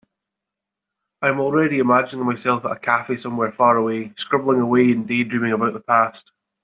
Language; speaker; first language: English; native; English